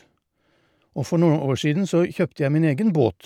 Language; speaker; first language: Norwegian; native; Norwegian